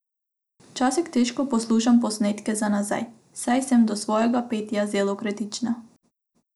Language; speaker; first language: Slovenian; non-native, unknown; Macedonian